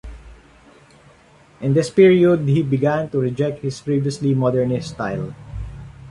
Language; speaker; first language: English; non-native, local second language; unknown